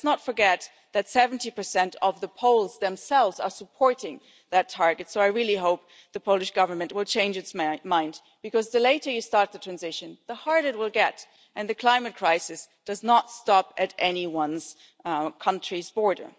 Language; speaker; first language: English; non-native, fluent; German